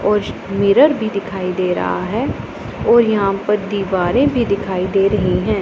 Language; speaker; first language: Hindi; non-native, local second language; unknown